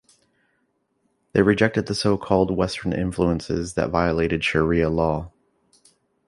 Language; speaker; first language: English; native; English